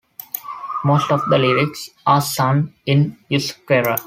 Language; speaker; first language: English; non-native, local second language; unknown